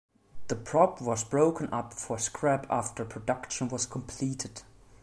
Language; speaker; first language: English; non-native, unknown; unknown